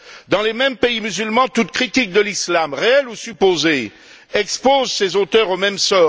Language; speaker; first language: French; native; French